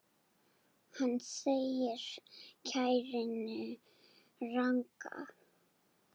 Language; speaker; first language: Icelandic; non-native, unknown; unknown